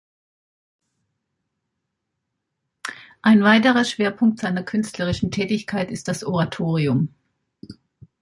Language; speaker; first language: German; native; German